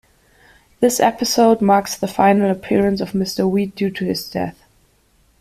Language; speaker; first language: English; non-native, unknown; German